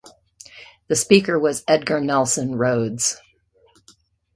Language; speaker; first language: English; native; English